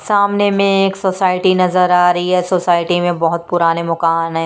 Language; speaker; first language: Hindi; non-native, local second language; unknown